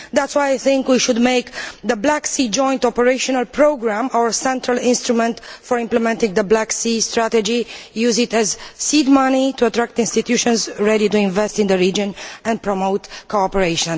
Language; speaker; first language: English; non-native, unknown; Romanian